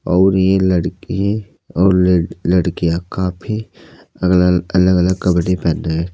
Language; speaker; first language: Hindi; native; Hindi